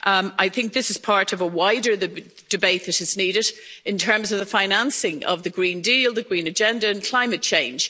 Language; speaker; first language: English; native; English